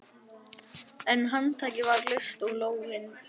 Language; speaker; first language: Icelandic; native; Icelandic